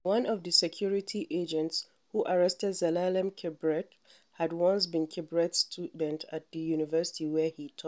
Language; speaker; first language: English; non-native, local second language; Hausa